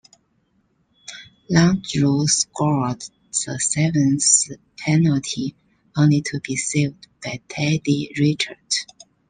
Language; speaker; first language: English; non-native, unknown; Chinese